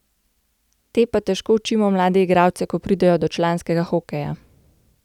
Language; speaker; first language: Slovenian; native; Slovenian